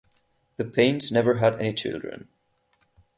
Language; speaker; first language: English; non-native, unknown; Catalan